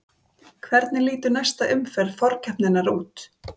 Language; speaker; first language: Icelandic; native; Icelandic